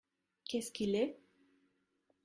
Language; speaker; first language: French; non-native, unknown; German